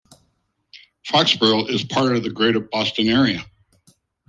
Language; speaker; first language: English; non-native, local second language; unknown